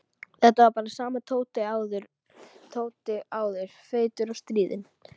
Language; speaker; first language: Icelandic; native; Icelandic